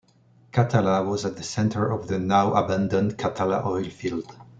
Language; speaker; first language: English; non-native, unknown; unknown